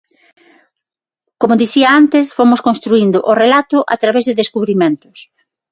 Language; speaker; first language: Galician; non-native, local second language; Spanish